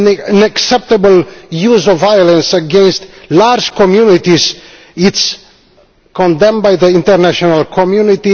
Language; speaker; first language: English; non-native, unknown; Romanian